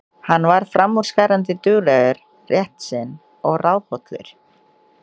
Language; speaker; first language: Icelandic; non-native, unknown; Indonesian